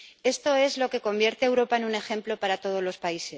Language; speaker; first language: Spanish; native; Spanish